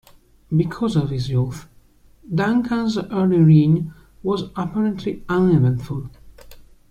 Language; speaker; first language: English; non-native, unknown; Italian